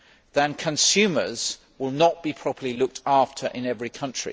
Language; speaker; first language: English; native; English